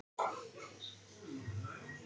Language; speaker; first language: Icelandic; native; Icelandic